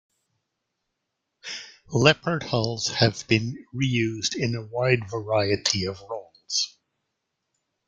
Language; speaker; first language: English; native; English